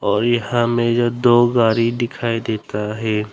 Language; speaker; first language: Hindi; non-native, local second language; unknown